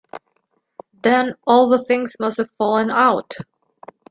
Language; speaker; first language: English; non-native, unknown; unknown